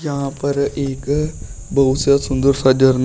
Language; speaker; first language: Hindi; native; Hindi